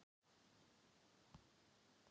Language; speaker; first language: Icelandic; non-native, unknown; Thai